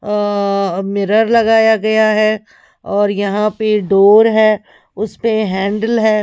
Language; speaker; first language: Hindi; non-native, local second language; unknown